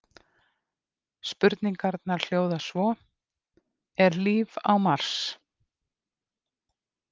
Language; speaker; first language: Icelandic; native; Icelandic